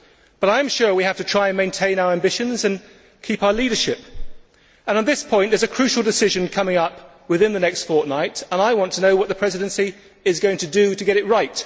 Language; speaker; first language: English; native; English